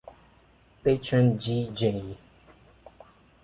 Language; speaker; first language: English; non-native, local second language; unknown